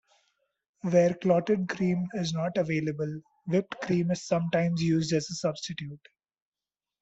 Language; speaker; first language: English; non-native, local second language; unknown